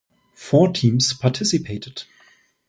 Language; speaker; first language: English; non-native, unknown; German